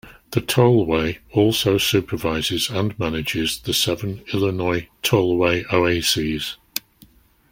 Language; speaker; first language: English; native; English